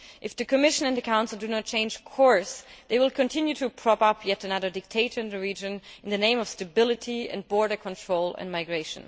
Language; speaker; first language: English; non-native, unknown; German